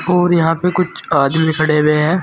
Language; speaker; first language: Hindi; native; Hindi